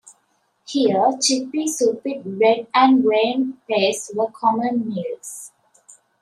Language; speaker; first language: English; native; English